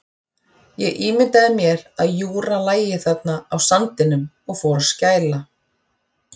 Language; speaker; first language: Icelandic; native; Icelandic